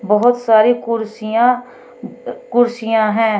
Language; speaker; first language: Hindi; native; Hindi